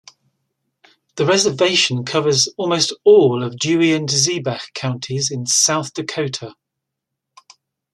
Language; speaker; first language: English; native; English